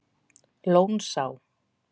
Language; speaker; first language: Icelandic; native; Icelandic